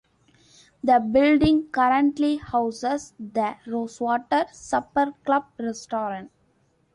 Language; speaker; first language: English; non-native, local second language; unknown